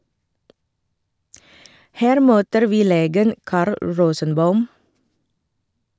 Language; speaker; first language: Norwegian; non-native, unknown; Indonesian